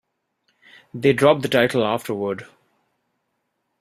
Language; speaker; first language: English; non-native, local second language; Bangla